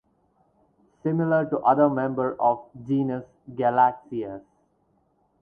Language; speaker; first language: English; non-native, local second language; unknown